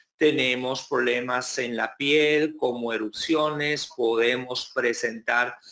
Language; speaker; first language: Spanish; native; Spanish